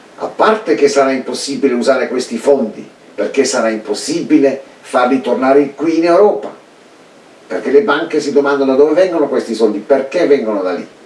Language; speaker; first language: Italian; early bilingual, heritage; Italian